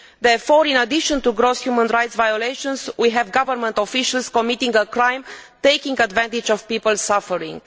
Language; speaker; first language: English; non-native, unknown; Romanian